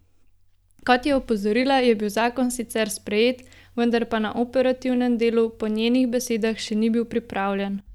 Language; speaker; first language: Slovenian; native; Slovenian